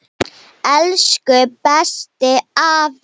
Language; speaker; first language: Icelandic; non-native, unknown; Slovenian